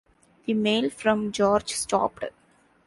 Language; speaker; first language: English; non-native, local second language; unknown